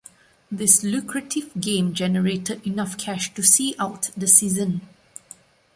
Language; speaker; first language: English; non-native, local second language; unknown